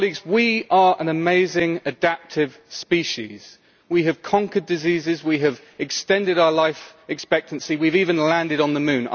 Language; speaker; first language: English; native; English